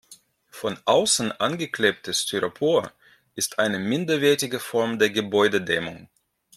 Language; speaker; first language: German; non-native, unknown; Russian